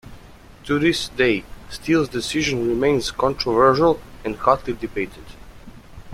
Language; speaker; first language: English; native; English